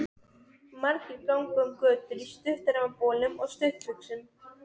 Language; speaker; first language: Icelandic; non-native, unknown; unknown